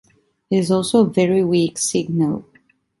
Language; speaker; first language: English; non-native, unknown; Italian